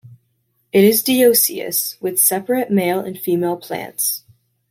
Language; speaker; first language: English; native; English